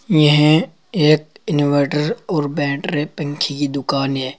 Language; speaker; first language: Hindi; native; Hindi